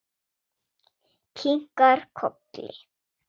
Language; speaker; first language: Icelandic; non-native, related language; Swedish